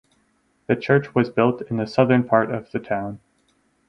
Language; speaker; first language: English; native; English